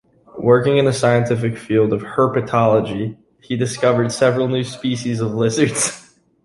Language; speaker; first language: English; native; English